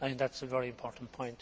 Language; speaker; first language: English; native; English